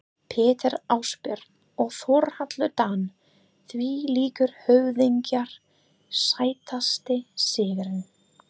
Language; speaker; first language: Icelandic; non-native, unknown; English